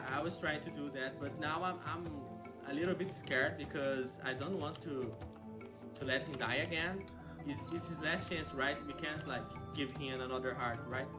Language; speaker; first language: English; non-native, fluent; Portuguese